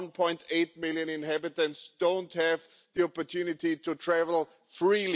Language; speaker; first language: English; non-native, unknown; German